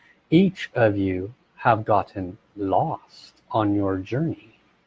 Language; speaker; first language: English; native; English